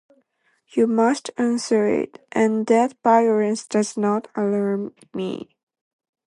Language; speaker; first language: English; non-native, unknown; Japanese